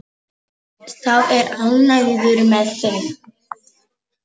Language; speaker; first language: Icelandic; non-native, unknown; Polish